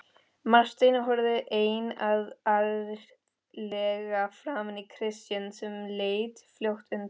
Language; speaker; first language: Icelandic; non-native, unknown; Spanish